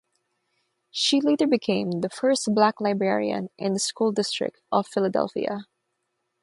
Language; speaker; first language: English; non-native, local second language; Filipino